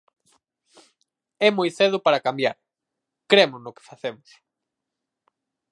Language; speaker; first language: Galician; native; Galician